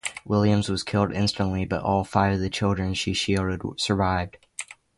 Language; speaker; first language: English; native; English